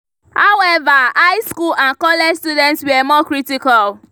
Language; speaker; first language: English; non-native, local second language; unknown